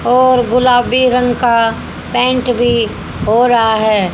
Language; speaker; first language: Hindi; native; Hindi